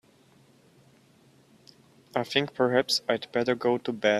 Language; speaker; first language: English; non-native, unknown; German